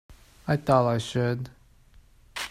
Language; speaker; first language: English; non-native, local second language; Cantonese